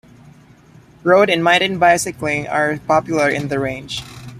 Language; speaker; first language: English; non-native, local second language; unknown